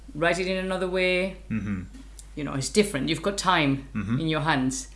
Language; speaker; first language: English; non-native, fluent; Spanish